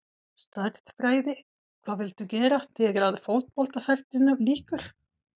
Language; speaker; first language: Icelandic; non-native, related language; Swedish